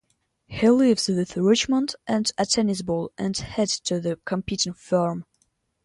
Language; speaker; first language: English; non-native, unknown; Russian